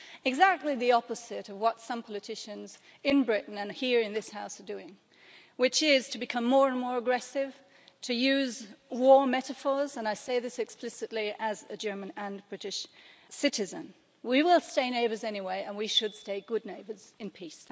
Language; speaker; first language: English; early bilingual, heritage; German